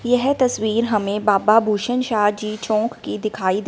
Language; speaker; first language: Hindi; non-native, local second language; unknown